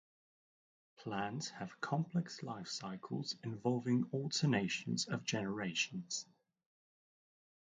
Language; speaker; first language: English; native; English